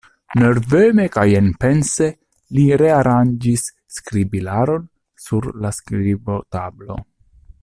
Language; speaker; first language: Esperanto; non-native, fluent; Italian